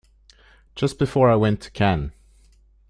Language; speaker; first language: English; non-native, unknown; French